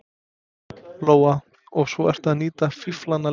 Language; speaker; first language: Icelandic; non-native, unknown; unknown